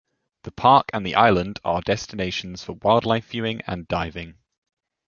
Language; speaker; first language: English; native; English